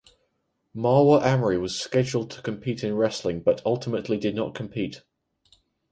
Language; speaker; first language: English; native; English